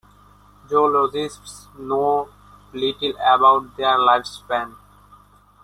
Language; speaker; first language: English; non-native, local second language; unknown